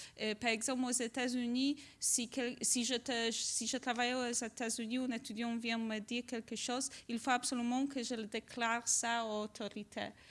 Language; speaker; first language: French; non-native, fluent; Polish